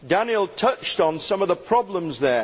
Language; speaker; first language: English; native; English